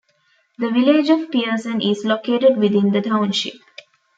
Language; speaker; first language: English; non-native, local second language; Tamil